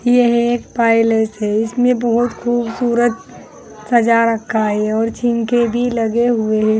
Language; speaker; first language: Hindi; native; Hindi